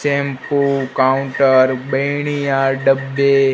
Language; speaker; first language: Hindi; non-native, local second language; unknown